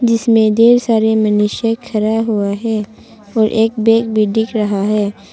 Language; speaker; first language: Hindi; non-native, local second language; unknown